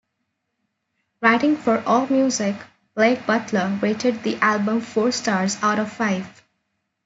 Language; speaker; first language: English; non-native, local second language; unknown